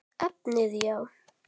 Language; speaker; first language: Icelandic; native; Icelandic